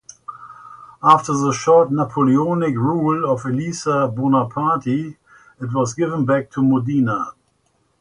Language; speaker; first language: English; native; English